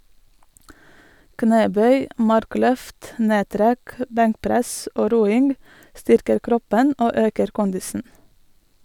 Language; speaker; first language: Norwegian; non-native, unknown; Latvian